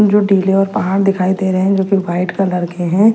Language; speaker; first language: Hindi; non-native, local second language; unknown